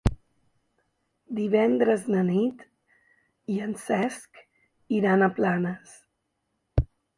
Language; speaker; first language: Catalan; native; Catalan